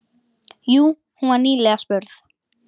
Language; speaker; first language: Icelandic; native; Icelandic